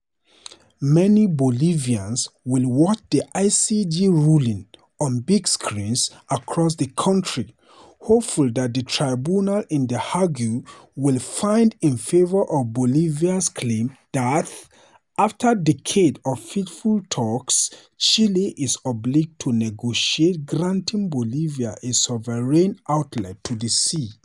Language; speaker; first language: English; non-native, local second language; Hausa